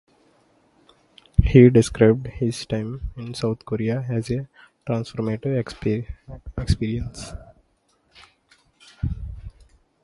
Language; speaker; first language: English; native; English